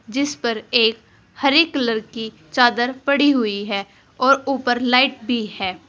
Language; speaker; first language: Hindi; native; Hindi